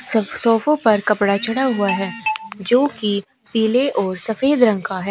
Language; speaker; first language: Hindi; native; Hindi